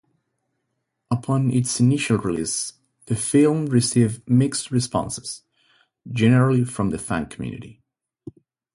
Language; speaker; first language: English; non-native, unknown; Spanish